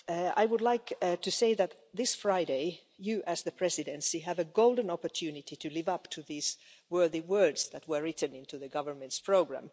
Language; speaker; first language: English; non-native, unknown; Finnish